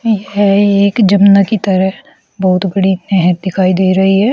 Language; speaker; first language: Hindi; native; Hindi